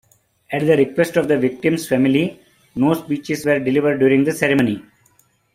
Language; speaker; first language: English; non-native, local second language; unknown